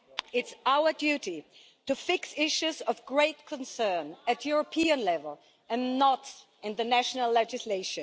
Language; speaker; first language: English; non-native, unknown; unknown